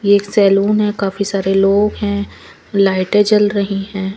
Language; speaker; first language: Hindi; non-native, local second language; Punjabi